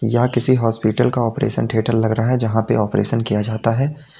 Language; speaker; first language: Hindi; native; Hindi